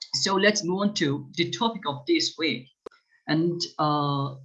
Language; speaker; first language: English; non-native, fluent; Turkish